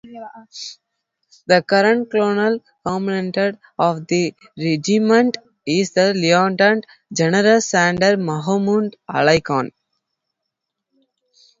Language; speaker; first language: English; non-native, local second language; Tamil